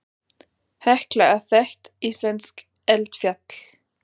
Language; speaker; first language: Icelandic; non-native, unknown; German